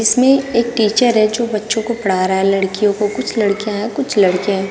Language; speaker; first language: Hindi; native; Hindi